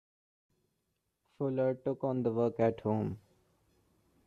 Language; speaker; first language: English; non-native, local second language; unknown